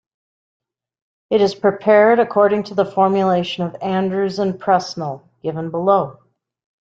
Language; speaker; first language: English; native; English